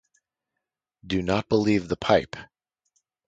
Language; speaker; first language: English; native; English